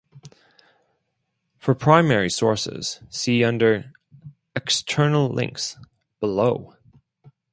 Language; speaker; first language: English; non-native, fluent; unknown